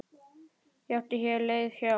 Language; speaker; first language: Icelandic; native; Icelandic